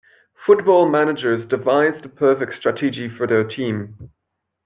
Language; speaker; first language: English; non-native, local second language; French